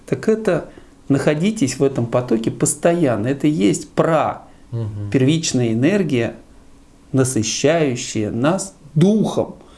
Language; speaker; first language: Russian; native; Russian